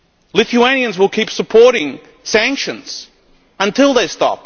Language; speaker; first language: English; non-native, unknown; Lithuanian